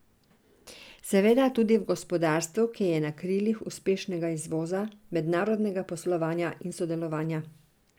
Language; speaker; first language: Slovenian; non-native, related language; Serbian